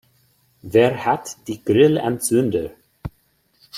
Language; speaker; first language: German; non-native, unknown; English